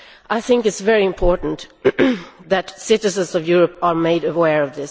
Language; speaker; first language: English; non-native, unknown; Swedish